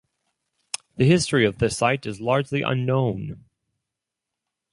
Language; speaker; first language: English; non-native, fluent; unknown